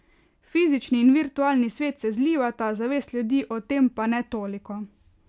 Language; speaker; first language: Slovenian; native; Slovenian